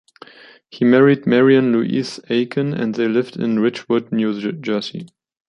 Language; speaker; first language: English; non-native, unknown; German